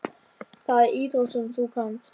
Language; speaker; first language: Icelandic; non-native, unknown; German